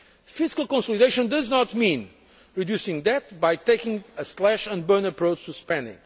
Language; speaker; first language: English; non-native, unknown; Portuguese